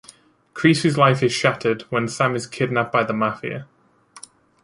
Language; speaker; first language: English; native; English